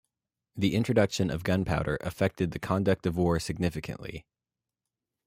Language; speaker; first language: English; native; English